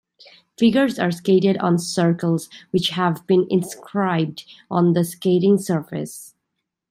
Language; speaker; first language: English; native; English